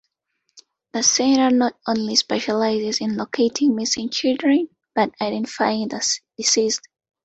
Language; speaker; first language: English; non-native, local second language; Ganda